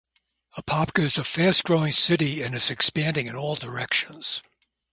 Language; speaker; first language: English; native; English